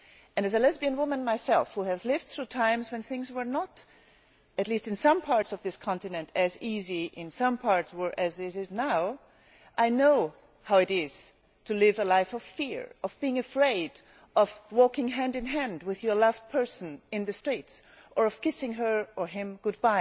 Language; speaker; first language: English; non-native, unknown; German